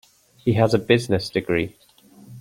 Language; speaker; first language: English; native; English